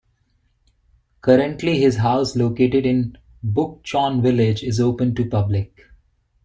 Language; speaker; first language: English; non-native, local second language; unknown